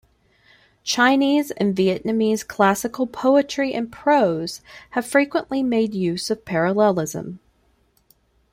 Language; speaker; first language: English; native; English